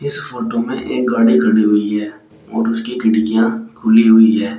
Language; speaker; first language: Hindi; native; Hindi